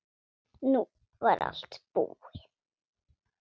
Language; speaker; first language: Icelandic; non-native, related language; Swedish